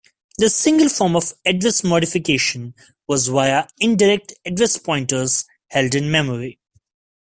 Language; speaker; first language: English; non-native, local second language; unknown